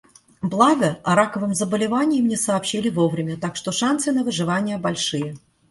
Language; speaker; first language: Russian; native; Russian